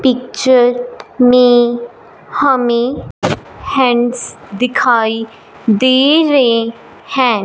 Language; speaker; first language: Hindi; non-native, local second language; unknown